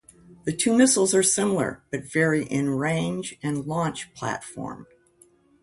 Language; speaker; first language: English; native; English